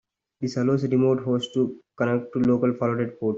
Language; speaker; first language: English; non-native, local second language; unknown